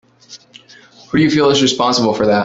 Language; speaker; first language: English; native; English